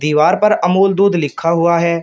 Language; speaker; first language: Hindi; native; Hindi